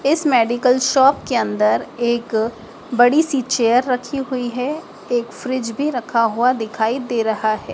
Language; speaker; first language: Hindi; native; Hindi